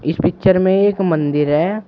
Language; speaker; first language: Hindi; native; Hindi